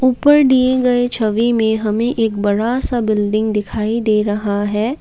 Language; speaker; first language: Hindi; non-native, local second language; Assamese